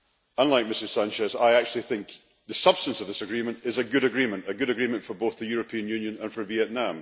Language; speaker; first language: English; native; English